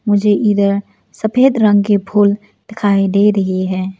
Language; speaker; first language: Hindi; non-native, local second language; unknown